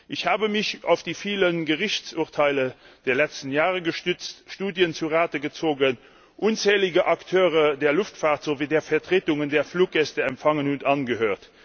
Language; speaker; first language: German; non-native, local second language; Luxembourgish